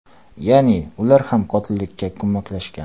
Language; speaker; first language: Uzbek; non-native, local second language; Kara-Kalpak